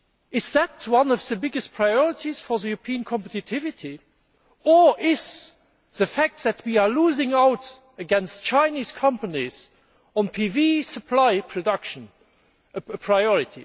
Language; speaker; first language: English; non-native, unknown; German